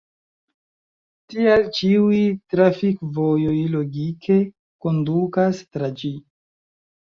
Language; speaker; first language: Esperanto; non-native, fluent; Chinese